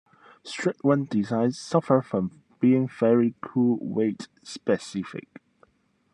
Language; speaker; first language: English; non-native, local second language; Cantonese